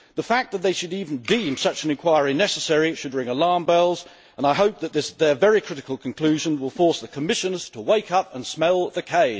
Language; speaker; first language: English; native; English